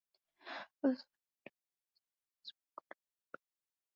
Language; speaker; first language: English; non-native, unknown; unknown